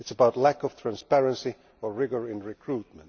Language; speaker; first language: English; non-native, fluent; Finnish